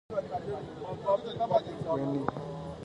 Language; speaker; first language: English; native; English